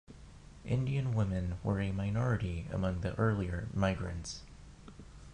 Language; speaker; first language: English; non-native, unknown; Japanese